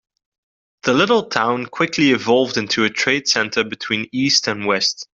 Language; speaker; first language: English; non-native, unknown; Dutch